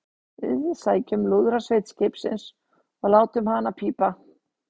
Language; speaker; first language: Icelandic; native; Icelandic